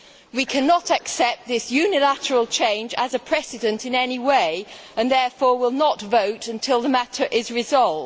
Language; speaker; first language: English; native; English